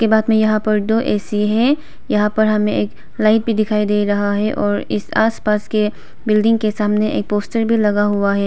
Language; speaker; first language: Hindi; non-native, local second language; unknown